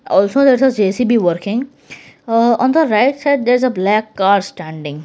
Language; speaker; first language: English; non-native, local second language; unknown